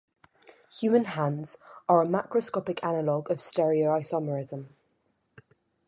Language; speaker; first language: English; native; English